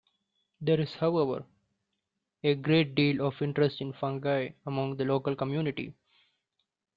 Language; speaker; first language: English; non-native, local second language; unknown